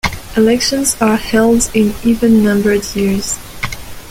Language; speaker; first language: English; non-native, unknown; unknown